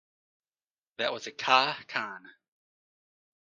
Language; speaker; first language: English; native; English